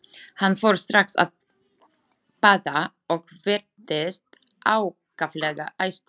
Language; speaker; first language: Icelandic; non-native, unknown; Slovak